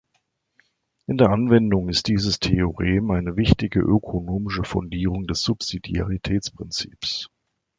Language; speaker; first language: German; native; German